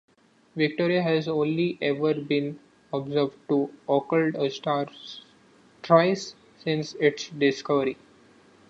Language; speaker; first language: English; non-native, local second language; Marathi